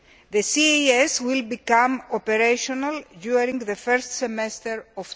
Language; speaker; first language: English; non-native, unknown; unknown